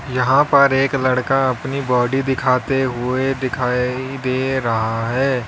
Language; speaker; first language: Hindi; native; Hindi